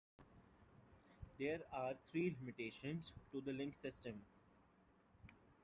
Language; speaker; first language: English; non-native, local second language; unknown